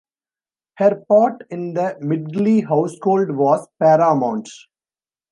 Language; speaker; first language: English; non-native, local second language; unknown